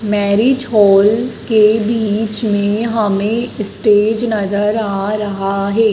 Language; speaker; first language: Hindi; native; Hindi